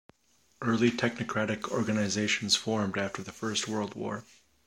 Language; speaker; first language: English; native; English